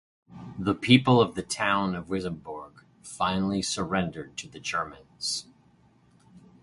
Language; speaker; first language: English; native; English